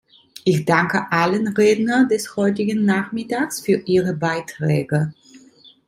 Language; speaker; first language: German; non-native, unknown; Italian